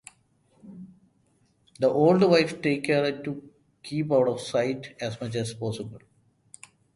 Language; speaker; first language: English; non-native, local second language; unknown